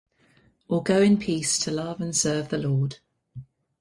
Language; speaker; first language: English; native; English